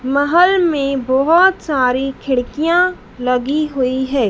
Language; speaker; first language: Hindi; native; Hindi